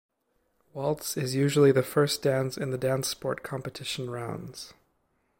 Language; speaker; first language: English; native; English